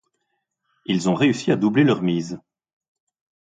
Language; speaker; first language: French; native; French